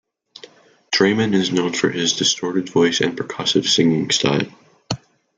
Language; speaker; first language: English; native; English